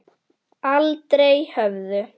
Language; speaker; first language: Icelandic; native; Icelandic